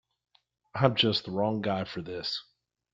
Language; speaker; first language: English; native; English